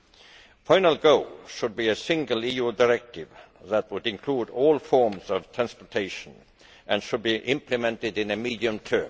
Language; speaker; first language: English; non-native, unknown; Estonian